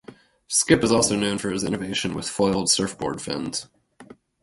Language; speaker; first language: English; native; English